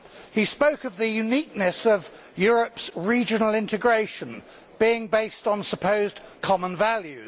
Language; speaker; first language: English; native; English